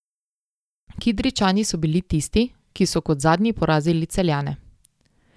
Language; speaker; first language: Slovenian; native; Slovenian